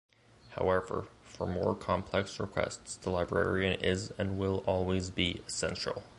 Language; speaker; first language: English; native; English